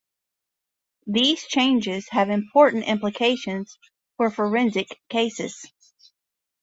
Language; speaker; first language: English; native; English